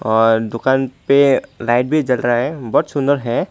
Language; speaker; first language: Hindi; non-native, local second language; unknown